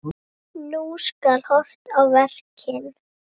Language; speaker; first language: Icelandic; native; Icelandic